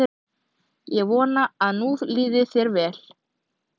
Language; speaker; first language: Icelandic; native; Icelandic